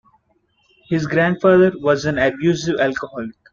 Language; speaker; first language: English; non-native, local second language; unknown